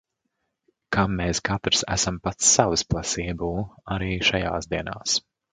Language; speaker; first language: Latvian; native; Latvian